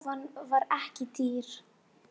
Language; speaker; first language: Icelandic; non-native, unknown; Polish